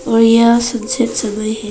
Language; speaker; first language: Hindi; non-native, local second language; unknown